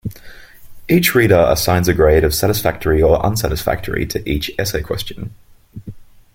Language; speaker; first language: English; native; English